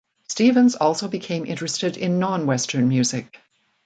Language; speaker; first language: English; native; English